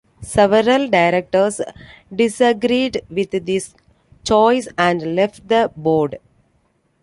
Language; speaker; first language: English; non-native, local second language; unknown